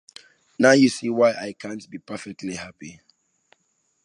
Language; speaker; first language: English; non-native, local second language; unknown